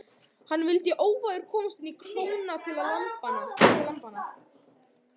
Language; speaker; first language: Icelandic; native; Icelandic